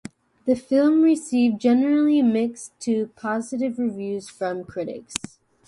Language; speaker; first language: English; native; English